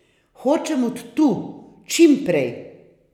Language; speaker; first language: Slovenian; native; Slovenian